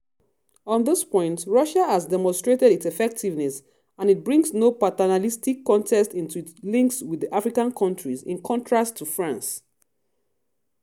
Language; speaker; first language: English; non-native, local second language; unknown